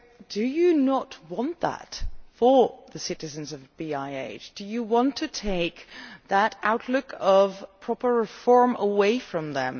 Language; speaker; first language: English; non-native, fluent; Dutch